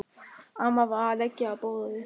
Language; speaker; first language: Icelandic; non-native, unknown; German